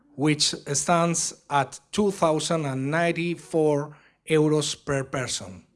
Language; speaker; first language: English; non-native, fluent; Spanish